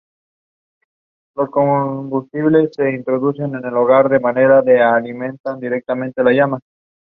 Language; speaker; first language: English; non-native, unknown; Spanish